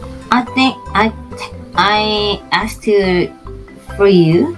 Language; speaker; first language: English; non-native, learner; Korean